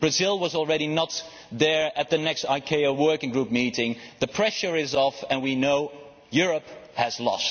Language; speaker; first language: English; non-native, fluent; Dutch